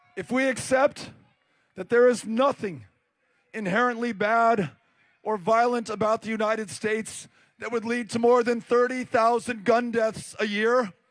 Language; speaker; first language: English; native; English